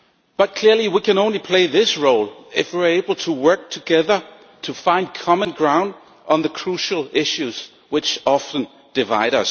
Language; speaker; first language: English; non-native, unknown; Danish